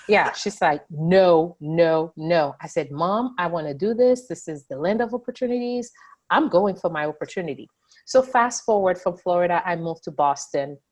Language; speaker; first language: English; non-native, fluent; Haitian Creole